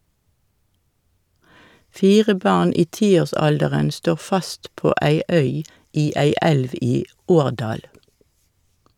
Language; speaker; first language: Norwegian; native; Norwegian